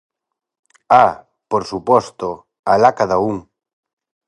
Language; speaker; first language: Galician; native; Galician